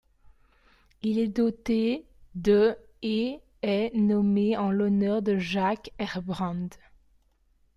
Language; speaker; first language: French; native; French